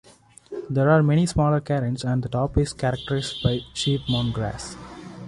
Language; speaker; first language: English; non-native, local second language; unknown